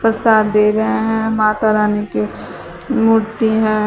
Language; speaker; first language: Hindi; native; Hindi